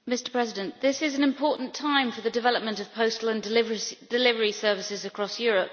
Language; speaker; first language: English; native; English